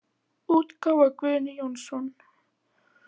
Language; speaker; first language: Icelandic; native; Icelandic